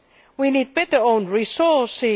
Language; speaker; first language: English; non-native, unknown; Finnish